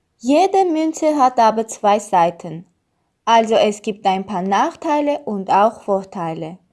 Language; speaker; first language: German; non-native, learner; Armenian